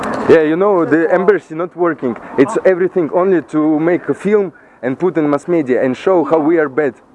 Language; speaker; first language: English; non-native, fluent; Russian